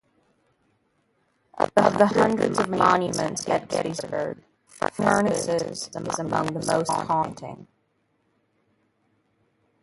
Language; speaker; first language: English; native; English